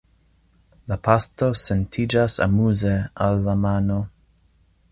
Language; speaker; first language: Esperanto; non-native, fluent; English